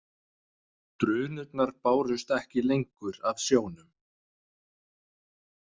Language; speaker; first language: Icelandic; non-native, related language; Danish